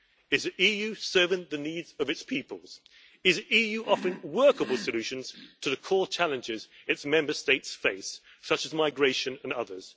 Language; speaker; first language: English; native; English